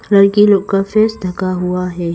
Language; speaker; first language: Hindi; non-native, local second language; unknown